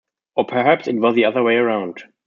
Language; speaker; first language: English; non-native, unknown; German